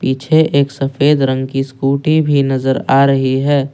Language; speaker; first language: Hindi; non-native, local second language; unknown